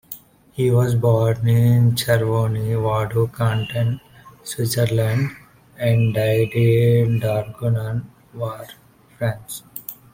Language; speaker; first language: English; non-native, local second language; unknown